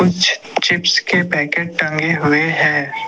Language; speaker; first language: Hindi; non-native, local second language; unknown